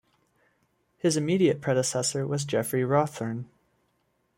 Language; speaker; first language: English; native; English